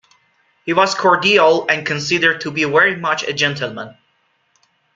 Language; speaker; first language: English; non-native, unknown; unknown